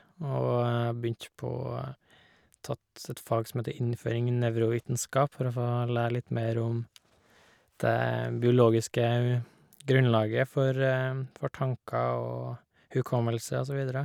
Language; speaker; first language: Norwegian; native; Norwegian